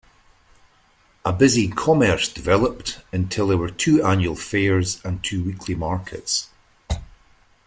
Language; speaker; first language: English; native; English